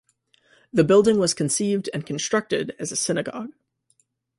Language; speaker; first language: English; native; English